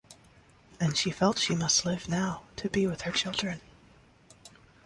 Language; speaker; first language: English; native; English